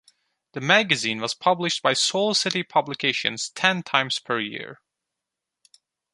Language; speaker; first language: English; non-native, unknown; Turkish